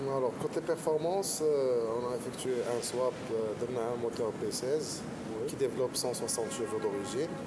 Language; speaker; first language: French; non-native, local second language; Arabic